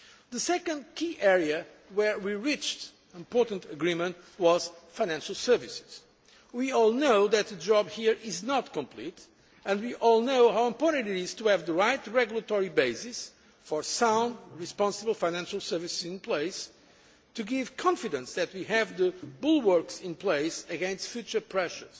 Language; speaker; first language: English; non-native, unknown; Portuguese